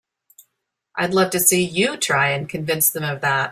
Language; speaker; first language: English; native; English